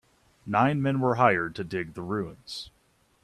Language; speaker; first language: English; native; English